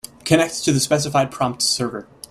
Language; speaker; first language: English; native; English